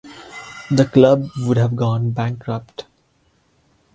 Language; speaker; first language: English; non-native, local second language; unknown